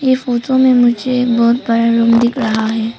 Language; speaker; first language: Hindi; non-native, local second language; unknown